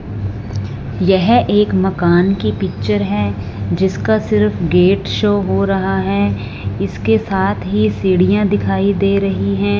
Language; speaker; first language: Hindi; non-native, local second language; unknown